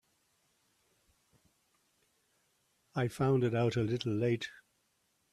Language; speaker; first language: English; native; English